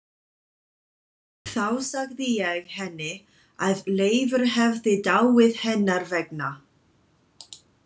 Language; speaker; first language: Icelandic; non-native, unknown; English